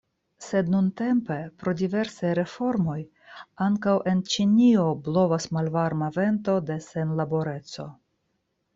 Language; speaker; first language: Esperanto; non-native, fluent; Russian